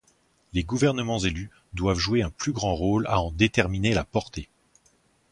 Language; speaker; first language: French; native; French